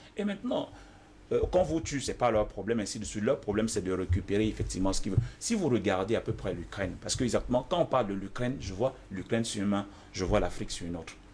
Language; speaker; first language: French; non-native, local second language; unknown